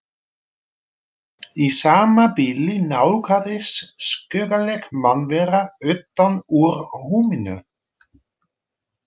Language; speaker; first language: Icelandic; non-native, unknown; Dutch